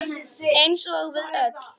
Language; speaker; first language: Icelandic; non-native, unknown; Polish